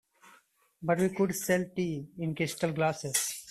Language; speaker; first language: English; non-native, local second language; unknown